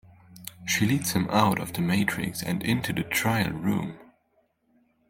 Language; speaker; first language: English; non-native, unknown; German